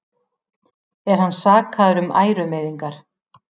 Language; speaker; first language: Icelandic; native; Icelandic